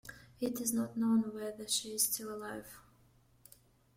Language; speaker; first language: English; non-native, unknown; Russian